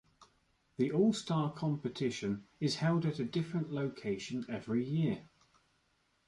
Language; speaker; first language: English; native; English